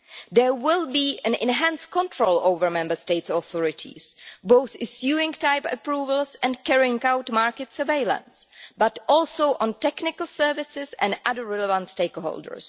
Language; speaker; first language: English; non-native, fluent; Czech